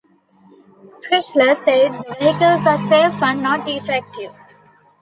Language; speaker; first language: English; non-native, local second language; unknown